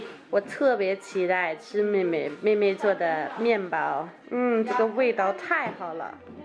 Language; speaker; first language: Chinese; non-native, learner; Danish